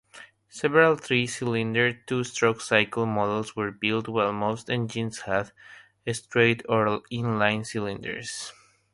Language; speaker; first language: English; non-native, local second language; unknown